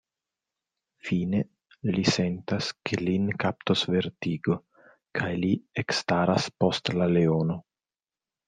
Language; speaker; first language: Esperanto; non-native, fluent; Italian